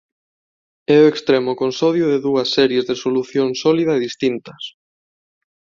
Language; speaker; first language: Galician; non-native, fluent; Spanish